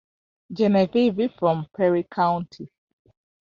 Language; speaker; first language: English; non-native, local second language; Ganda